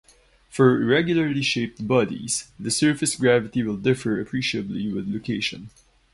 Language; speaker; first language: English; non-native, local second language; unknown